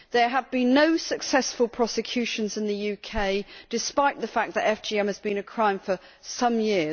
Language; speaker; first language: English; native; English